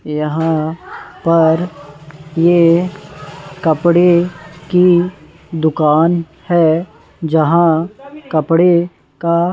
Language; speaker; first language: Hindi; native; Hindi